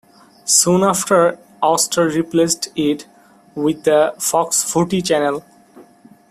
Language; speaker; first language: English; non-native, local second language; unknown